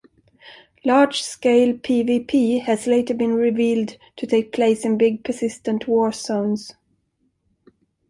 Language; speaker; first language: English; non-native, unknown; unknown